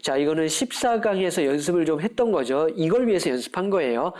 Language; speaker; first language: Korean; native; Korean